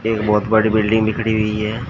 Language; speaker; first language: Hindi; native; Hindi